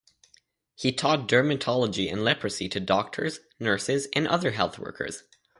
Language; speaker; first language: English; native; English